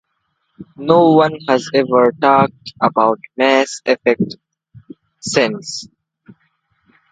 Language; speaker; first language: English; non-native, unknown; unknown